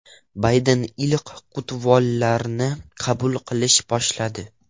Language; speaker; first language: Uzbek; non-native, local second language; Russian